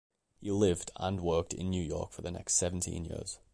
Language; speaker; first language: English; native; English